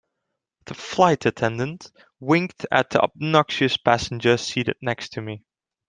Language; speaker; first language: English; non-native, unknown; Dutch